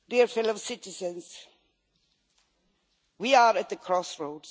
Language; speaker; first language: English; non-native, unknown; Swedish